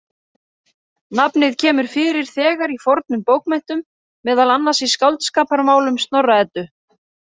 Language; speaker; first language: Icelandic; native; Icelandic